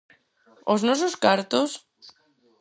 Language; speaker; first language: Galician; non-native, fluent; Spanish